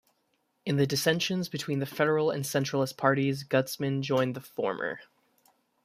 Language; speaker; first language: English; native; English